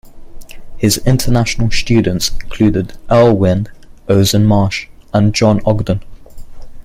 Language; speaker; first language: English; native; English